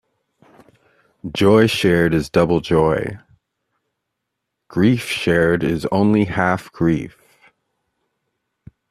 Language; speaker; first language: English; native; English